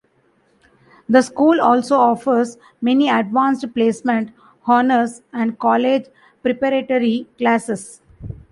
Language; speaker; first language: English; non-native, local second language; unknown